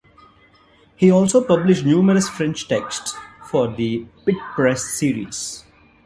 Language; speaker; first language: English; non-native, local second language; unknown